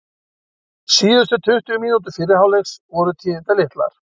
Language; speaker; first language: Icelandic; native; Icelandic